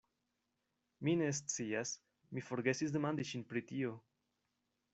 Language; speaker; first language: Esperanto; non-native, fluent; Spanish